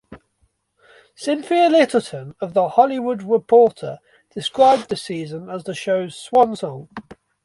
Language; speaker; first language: English; native; English